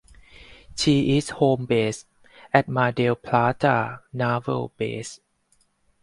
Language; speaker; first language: English; non-native, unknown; Thai